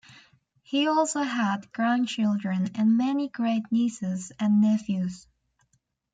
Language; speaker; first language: English; native; English